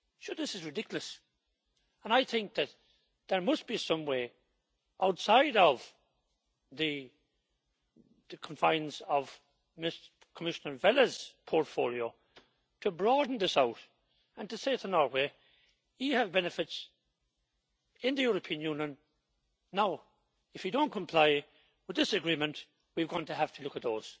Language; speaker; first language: English; native; English